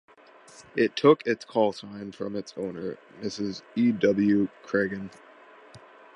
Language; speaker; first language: English; native; English